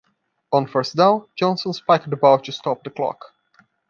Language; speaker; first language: English; non-native, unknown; Portuguese